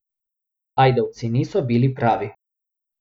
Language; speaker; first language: Slovenian; non-native, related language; Bosnian